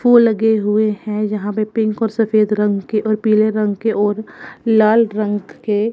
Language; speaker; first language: Hindi; non-native, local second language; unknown